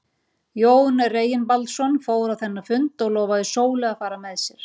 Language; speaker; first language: Icelandic; native; Icelandic